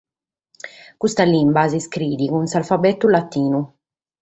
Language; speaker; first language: Sardinian; native; Sardinian